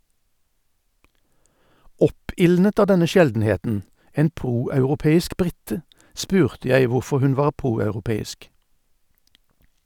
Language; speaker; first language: Norwegian; native; Norwegian